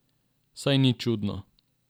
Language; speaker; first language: Slovenian; non-native, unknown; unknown